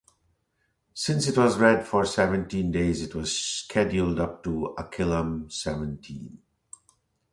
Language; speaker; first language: English; non-native, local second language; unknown